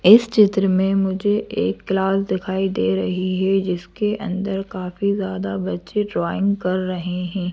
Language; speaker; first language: Hindi; native; Hindi